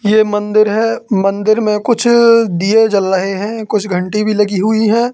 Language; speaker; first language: Hindi; native; Hindi